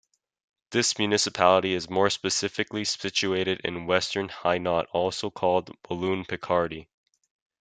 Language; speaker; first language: English; native; English